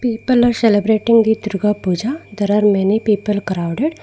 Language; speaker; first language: English; non-native, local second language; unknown